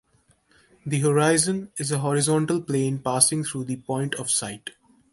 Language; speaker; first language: English; non-native, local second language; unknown